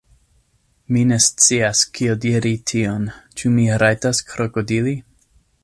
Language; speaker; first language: Esperanto; non-native, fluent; English